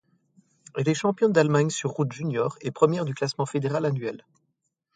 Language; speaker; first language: French; native; French